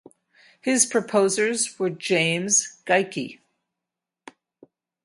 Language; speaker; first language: English; native; English